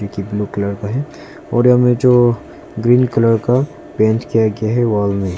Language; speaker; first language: Hindi; non-native, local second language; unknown